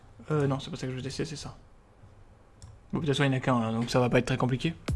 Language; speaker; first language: French; native; French